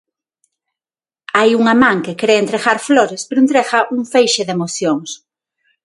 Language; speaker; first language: Galician; non-native, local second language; Spanish